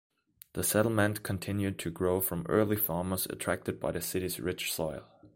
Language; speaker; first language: English; non-native, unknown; German